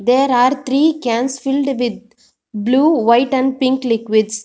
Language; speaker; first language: English; non-native, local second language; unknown